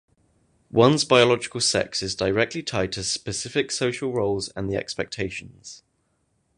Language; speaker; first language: English; native; English